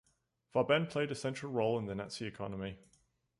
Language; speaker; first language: English; native; English